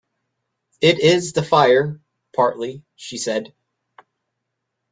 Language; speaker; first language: English; native; English